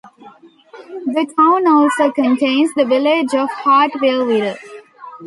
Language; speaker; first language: English; non-native, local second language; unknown